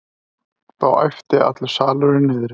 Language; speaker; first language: Icelandic; native; Icelandic